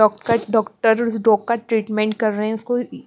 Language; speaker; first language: Hindi; non-native, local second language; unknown